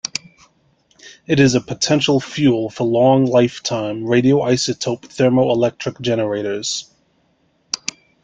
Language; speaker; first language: English; native; English